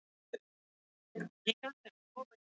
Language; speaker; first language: Icelandic; non-native, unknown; English